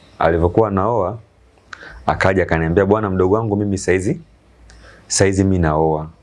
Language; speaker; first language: Swahili; native; Swahili